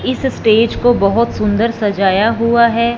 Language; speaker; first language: Hindi; non-native, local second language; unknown